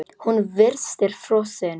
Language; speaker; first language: Icelandic; non-native, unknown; Polish